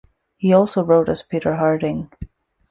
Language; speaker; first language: English; native; English